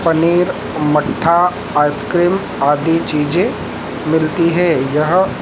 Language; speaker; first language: Hindi; native; Hindi